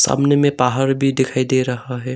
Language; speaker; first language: Hindi; non-native, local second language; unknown